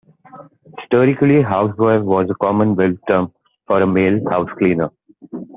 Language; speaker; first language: English; non-native, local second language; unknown